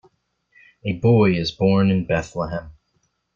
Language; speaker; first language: English; native; English